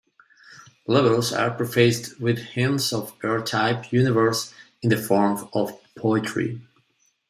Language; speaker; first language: English; non-native, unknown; Spanish